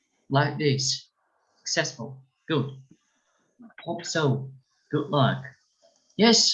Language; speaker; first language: English; non-native, fluent; Turkish